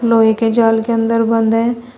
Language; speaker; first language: Hindi; native; Hindi